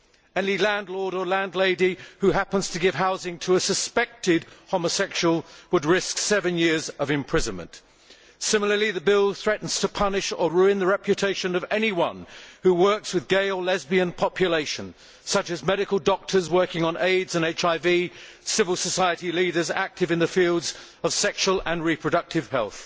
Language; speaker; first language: English; native; English